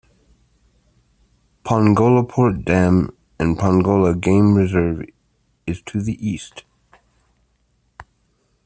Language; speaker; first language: English; native; English